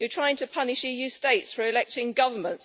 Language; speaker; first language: English; native; English